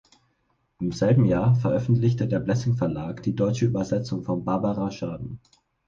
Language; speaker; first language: German; native; German